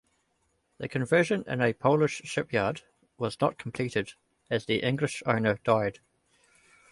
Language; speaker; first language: English; native; English